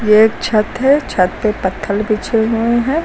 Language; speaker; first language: Hindi; native; Hindi